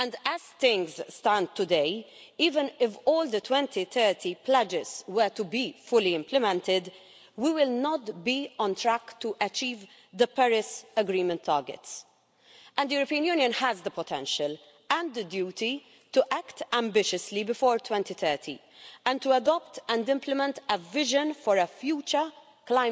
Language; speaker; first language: English; non-native, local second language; Maltese